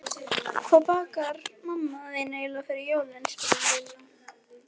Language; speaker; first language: Icelandic; native; Icelandic